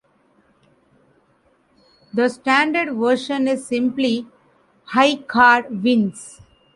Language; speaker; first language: English; non-native, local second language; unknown